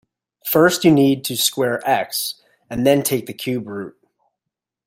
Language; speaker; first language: English; native; English